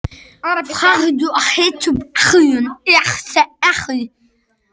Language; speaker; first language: Icelandic; non-native, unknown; Arabic